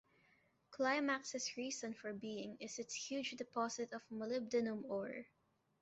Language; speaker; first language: English; non-native, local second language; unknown